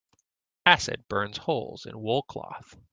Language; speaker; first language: English; native; English